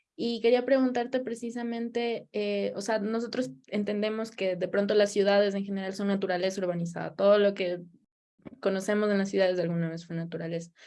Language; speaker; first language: Spanish; native; Spanish